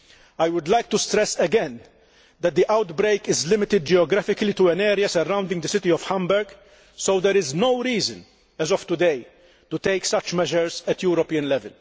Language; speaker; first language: English; non-native, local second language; Maltese